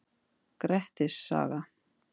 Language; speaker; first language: Icelandic; native; Icelandic